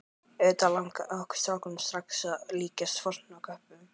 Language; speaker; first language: Icelandic; native; Icelandic